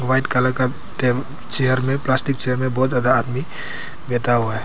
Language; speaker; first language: Hindi; non-native, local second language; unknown